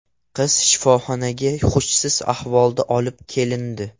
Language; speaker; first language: Uzbek; non-native, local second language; Russian